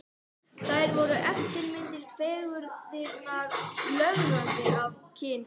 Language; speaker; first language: Icelandic; non-native, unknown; English